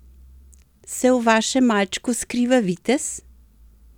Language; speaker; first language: Slovenian; native; Slovenian